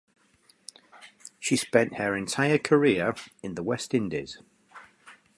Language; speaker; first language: English; native; English